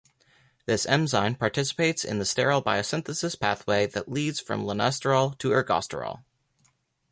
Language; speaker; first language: English; native; English